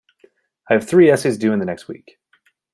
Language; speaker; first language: English; native; English